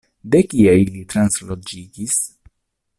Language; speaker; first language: Esperanto; non-native, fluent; Italian